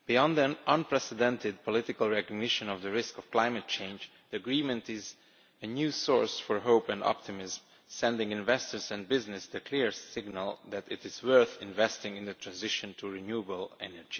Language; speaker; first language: English; non-native, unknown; Romanian